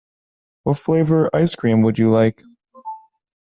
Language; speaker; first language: English; native; English